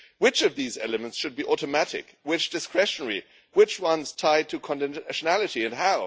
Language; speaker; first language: English; non-native, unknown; German